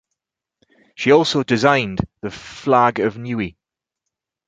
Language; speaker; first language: English; native; English